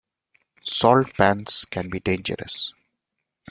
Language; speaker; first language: English; non-native, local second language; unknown